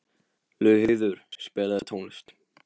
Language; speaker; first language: Icelandic; non-native, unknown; Polish